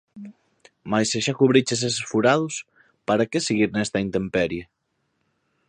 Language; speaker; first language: Galician; native; Galician